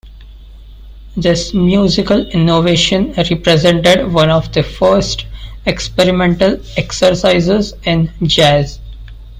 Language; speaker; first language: English; non-native, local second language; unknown